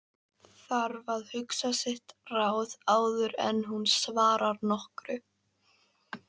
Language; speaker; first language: Icelandic; native; Icelandic